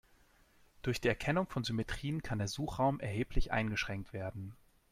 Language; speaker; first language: German; native; German